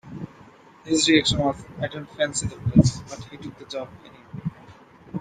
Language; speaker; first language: English; non-native, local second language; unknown